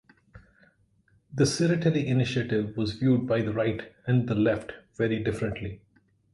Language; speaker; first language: English; non-native, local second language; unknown